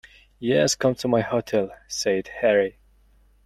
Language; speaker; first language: English; non-native, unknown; Mongolian